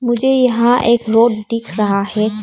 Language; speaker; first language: Hindi; non-native, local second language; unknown